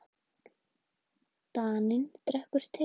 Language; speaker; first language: Icelandic; native; Icelandic